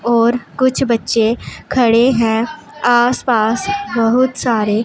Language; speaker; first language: Hindi; non-native, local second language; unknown